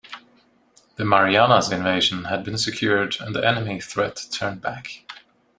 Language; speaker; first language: English; non-native, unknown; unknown